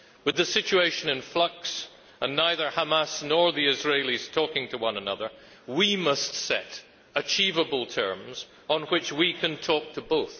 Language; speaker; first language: English; native; English